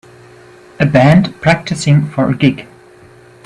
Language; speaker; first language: English; non-native, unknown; German